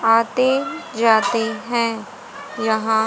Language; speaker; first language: Hindi; native; Hindi